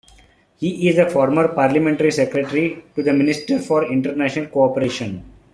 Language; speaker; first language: English; non-native, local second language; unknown